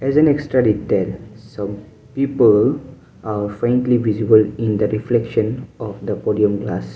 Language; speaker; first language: English; non-native, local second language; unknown